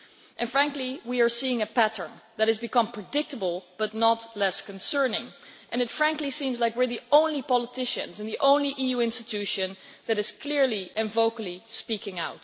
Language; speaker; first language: English; non-native, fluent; Dutch